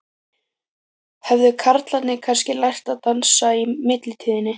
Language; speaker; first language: Icelandic; native; Icelandic